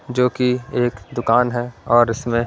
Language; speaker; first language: Hindi; non-native, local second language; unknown